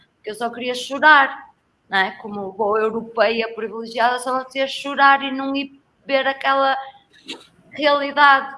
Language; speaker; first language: Portuguese; native; Portuguese